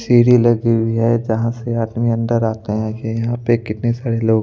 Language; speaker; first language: Hindi; native; Hindi